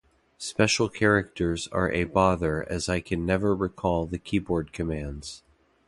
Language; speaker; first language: English; native; English